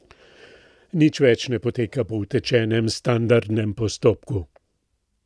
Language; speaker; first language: Slovenian; native; Slovenian